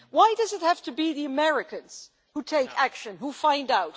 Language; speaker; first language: English; non-native, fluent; Dutch